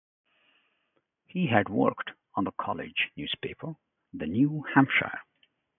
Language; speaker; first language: English; non-native, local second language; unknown